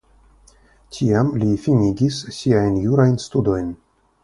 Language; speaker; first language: Esperanto; non-native, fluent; Russian